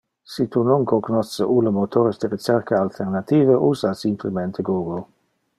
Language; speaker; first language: Interlingua; non-native, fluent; Dutch